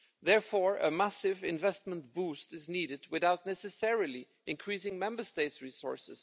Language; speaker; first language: English; non-native, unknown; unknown